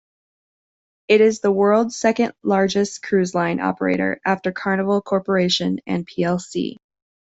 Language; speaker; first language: English; native; English